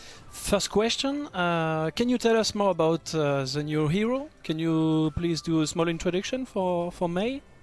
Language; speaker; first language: English; non-native, fluent; French